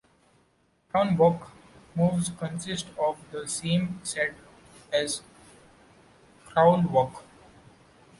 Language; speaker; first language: English; non-native, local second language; Marathi